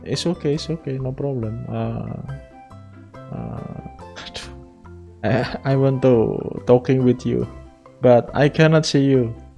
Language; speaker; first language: English; non-native, learner; Indonesian